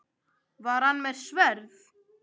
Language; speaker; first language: Icelandic; non-native, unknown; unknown